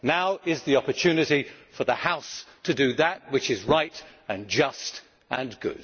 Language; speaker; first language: English; native; English